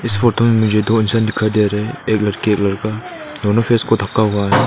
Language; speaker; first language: Hindi; non-native, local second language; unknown